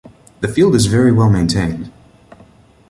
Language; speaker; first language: English; native; English